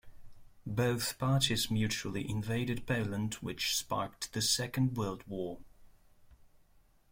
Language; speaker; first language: English; non-native, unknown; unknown